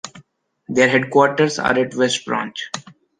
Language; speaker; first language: English; non-native, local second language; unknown